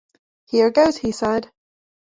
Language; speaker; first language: English; native; English